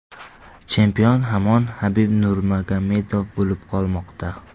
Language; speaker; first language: Uzbek; non-native, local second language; Tajik